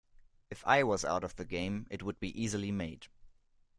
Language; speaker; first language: English; non-native, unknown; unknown